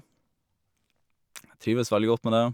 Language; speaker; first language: Norwegian; native; Norwegian